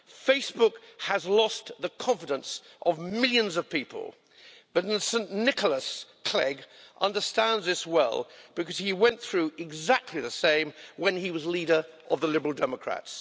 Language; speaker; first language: English; native; English